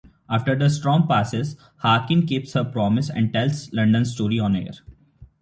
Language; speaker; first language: English; non-native, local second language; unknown